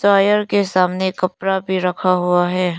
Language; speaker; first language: Hindi; non-native, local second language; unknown